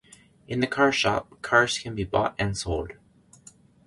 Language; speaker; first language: English; native; English